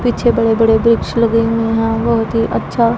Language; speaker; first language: Hindi; non-native, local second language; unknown